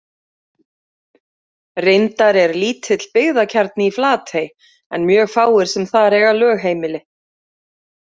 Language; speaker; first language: Icelandic; native; Icelandic